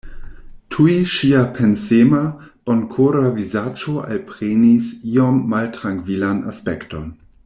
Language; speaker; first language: Esperanto; non-native, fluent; German